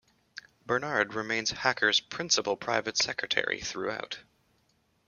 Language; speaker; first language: English; native; English